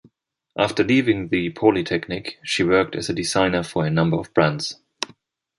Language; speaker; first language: English; non-native, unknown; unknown